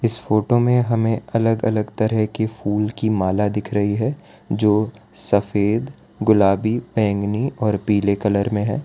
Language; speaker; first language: Hindi; non-native, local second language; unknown